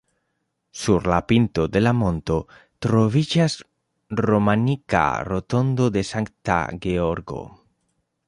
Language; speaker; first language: Esperanto; non-native, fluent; Spanish